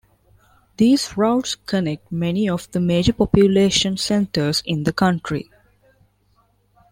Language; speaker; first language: English; non-native, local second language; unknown